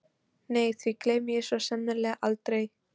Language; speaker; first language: Icelandic; non-native, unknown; Polish